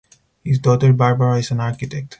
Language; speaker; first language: English; non-native, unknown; Spanish